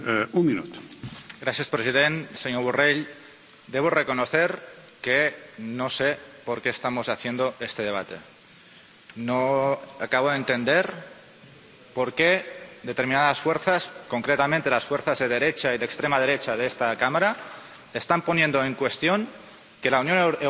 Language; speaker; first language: Spanish; non-native, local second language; Catalan